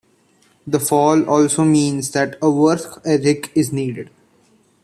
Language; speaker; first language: English; non-native, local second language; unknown